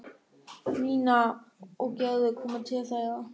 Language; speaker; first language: Icelandic; non-native, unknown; German